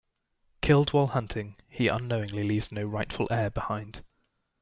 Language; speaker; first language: English; native; English